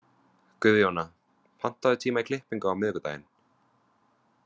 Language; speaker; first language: Icelandic; non-native, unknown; Vietnamese